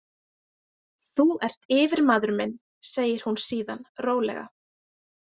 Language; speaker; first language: Icelandic; native; Icelandic